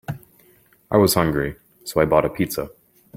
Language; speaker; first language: English; native; English